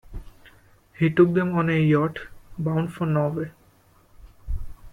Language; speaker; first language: English; non-native, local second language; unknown